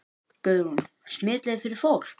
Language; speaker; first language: Icelandic; native; Icelandic